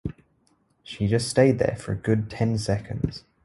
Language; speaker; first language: English; native; English